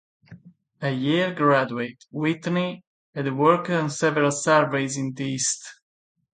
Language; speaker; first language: English; non-native, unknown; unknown